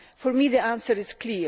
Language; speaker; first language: English; non-native, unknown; Polish